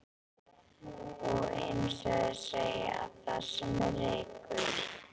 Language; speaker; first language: Icelandic; native; Icelandic